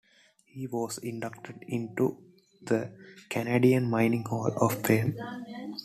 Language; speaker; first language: English; non-native, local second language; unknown